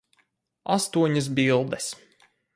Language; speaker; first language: Latvian; native; Latvian